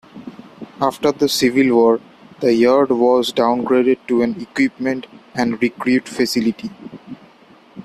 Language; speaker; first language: English; non-native, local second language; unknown